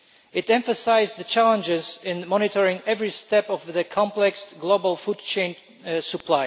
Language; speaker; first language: English; non-native, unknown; Polish